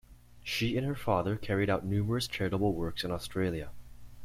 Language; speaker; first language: English; native; English